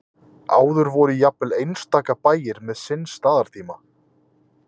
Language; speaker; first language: Icelandic; native; Icelandic